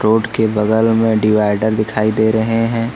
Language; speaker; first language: Hindi; native; Hindi